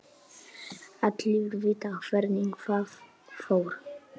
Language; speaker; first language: Icelandic; non-native, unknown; Polish